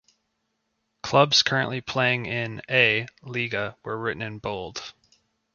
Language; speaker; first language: English; native; English